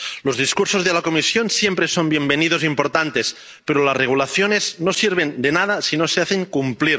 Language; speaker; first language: Spanish; non-native, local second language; Catalan